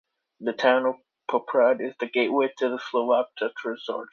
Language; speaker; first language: English; native; English